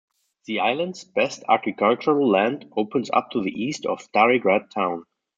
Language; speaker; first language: English; non-native, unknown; German